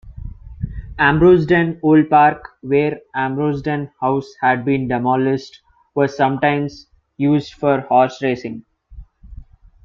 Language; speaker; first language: English; non-native, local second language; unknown